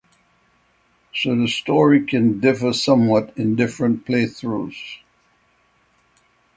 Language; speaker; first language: English; native; English